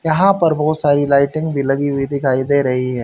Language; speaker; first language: Hindi; native; Hindi